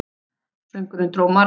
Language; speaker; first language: Icelandic; native; Icelandic